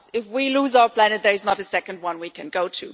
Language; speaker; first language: English; non-native, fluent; German